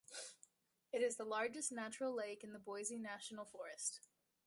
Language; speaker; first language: English; native; English